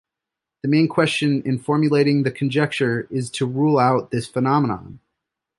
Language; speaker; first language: English; native; English